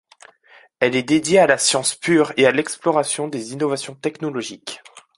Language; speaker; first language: French; native; French